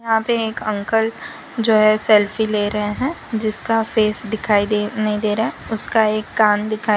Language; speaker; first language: Hindi; non-native, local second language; Gujarati